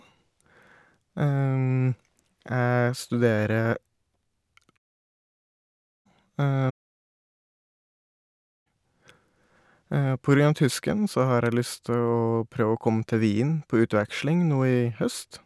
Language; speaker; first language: Norwegian; native; Norwegian